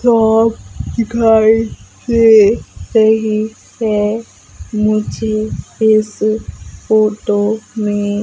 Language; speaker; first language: Hindi; native; Hindi